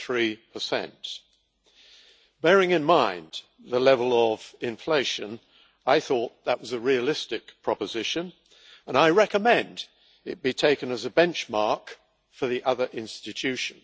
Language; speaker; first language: English; native; English